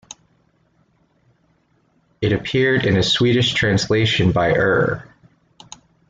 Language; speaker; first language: English; native; English